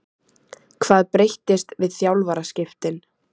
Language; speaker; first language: Icelandic; native; Icelandic